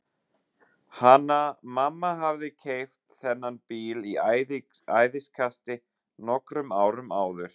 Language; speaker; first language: Icelandic; non-native, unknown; German